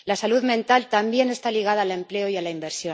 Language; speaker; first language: Spanish; native; Spanish